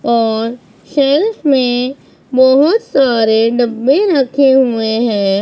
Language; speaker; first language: Hindi; non-native, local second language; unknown